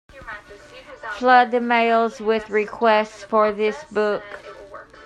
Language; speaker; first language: English; native; English